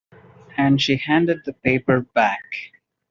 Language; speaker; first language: English; non-native, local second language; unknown